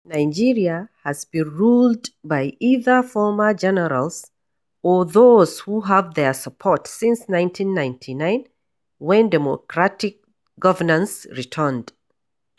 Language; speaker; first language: English; non-native, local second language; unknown